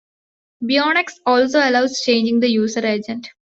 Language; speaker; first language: English; non-native, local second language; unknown